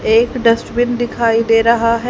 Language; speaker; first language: Hindi; native; Hindi